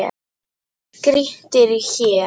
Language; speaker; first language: Icelandic; non-native, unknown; Polish